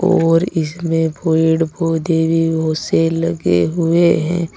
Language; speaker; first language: Hindi; native; Hindi